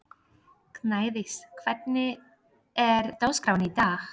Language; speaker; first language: Icelandic; non-native, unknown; Polish